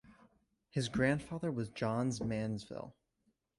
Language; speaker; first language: English; native; English